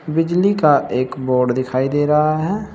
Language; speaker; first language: Hindi; native; Hindi